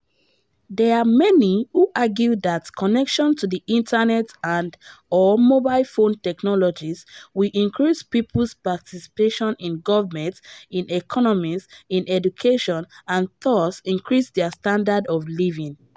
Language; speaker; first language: English; non-native, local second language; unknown